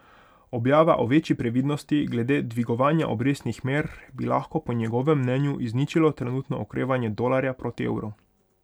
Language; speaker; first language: Slovenian; non-native, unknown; Hungarian